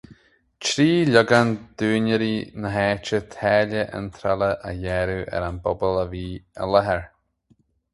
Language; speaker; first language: Irish; native; Irish